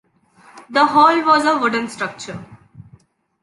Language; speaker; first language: English; non-native, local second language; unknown